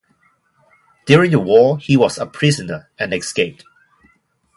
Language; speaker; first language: English; non-native, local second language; Cantonese